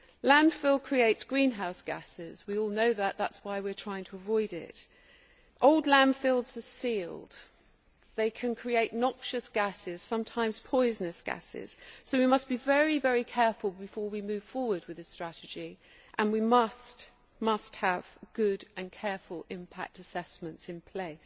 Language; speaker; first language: English; native; English